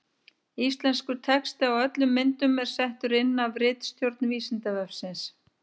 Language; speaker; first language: Icelandic; native; Icelandic